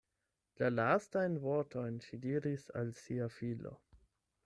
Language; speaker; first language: Esperanto; non-native, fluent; German